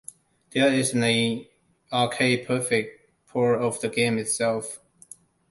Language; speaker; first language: English; non-native, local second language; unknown